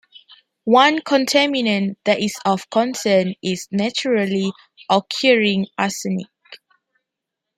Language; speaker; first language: English; non-native, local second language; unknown